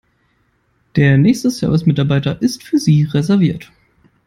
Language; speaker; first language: English; non-native, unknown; German